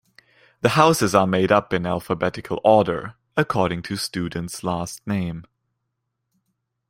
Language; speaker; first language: English; non-native, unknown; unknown